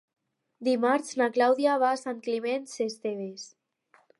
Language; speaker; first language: Catalan; non-native, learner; Spanish